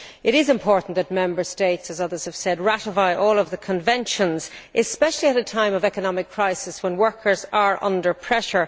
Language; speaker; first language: English; native; English